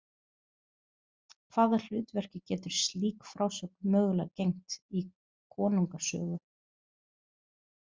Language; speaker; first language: Icelandic; non-native, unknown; Portuguese